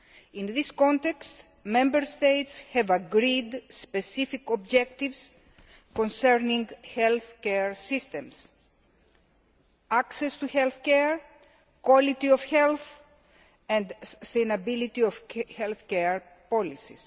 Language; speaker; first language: English; non-native, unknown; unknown